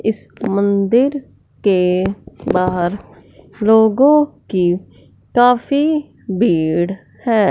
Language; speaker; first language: Hindi; non-native, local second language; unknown